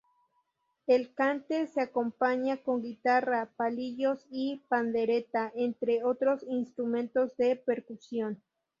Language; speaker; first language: Spanish; native; Spanish